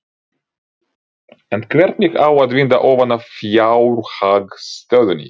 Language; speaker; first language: Icelandic; non-native, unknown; Ukrainian